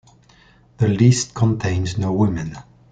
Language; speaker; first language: English; non-native, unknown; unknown